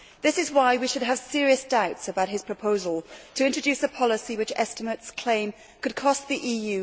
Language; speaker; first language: English; native; English